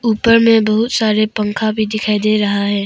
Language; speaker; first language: Hindi; non-native, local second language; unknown